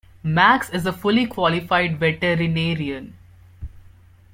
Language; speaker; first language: English; non-native, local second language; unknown